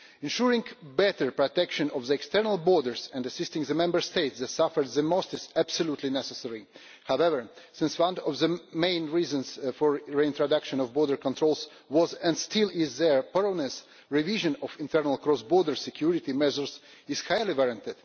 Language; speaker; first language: English; non-native, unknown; Russian